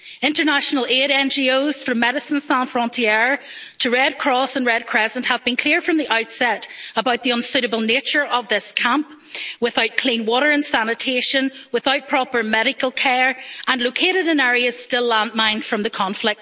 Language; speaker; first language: English; native; English